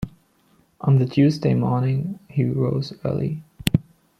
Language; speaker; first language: English; non-native, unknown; German